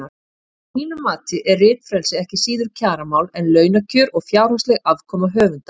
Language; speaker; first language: Icelandic; native; Icelandic